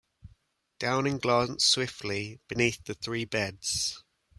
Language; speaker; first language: English; native; English